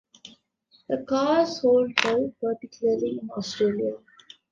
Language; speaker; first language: English; non-native, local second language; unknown